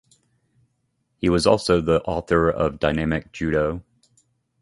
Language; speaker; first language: English; native; English